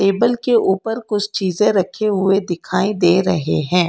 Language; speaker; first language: Hindi; non-native, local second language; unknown